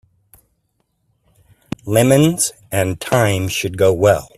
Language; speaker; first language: English; native; English